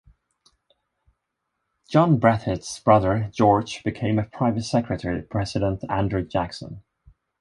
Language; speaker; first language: English; non-native, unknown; Swedish